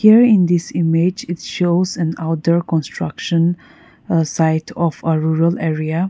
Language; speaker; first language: English; non-native, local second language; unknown